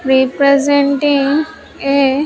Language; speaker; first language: English; non-native, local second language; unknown